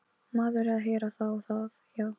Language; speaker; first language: Icelandic; non-native, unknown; Polish